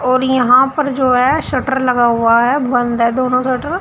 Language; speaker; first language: Hindi; native; Hindi